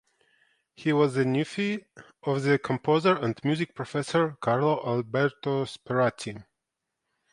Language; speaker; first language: English; non-native, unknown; Ukrainian